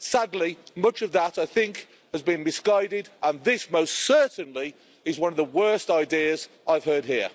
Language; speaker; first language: English; native; English